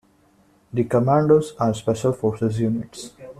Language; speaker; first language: English; non-native, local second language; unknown